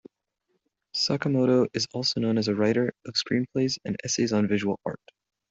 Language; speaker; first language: English; non-native, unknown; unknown